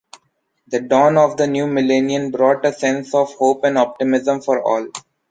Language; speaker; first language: English; non-native, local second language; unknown